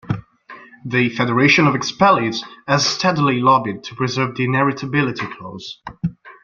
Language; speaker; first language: English; non-native, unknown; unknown